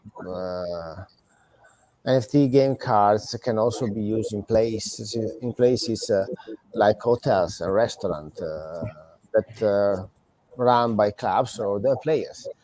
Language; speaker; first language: English; non-native, fluent; Italian